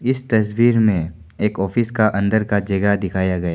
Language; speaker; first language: Hindi; non-native, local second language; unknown